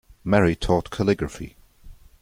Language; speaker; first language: English; non-native, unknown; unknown